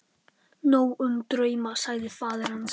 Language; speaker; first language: Icelandic; non-native, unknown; Polish